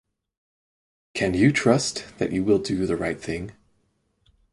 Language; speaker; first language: English; native; English